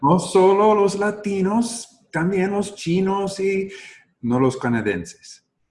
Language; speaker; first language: Spanish; non-native, learner; English